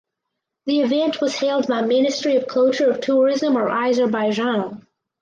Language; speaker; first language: English; native; English